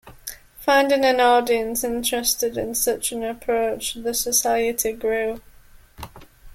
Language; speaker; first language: English; native; English